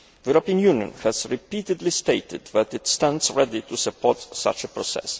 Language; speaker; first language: English; native; English